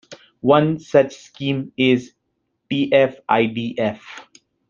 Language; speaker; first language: English; non-native, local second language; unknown